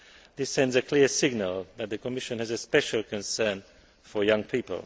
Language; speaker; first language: English; non-native, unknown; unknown